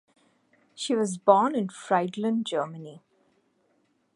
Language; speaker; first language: English; non-native, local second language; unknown